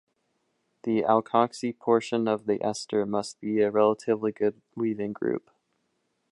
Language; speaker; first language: English; non-native, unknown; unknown